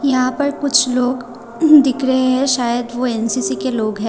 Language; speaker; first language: Hindi; non-native, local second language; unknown